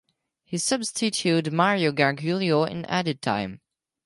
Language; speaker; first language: English; non-native, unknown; French